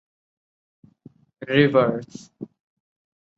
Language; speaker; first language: English; non-native, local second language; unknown